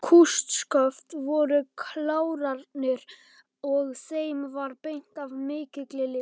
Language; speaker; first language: Icelandic; non-native, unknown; Polish